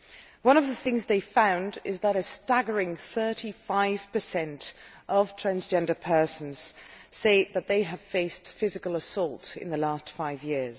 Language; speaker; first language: English; non-native, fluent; Dutch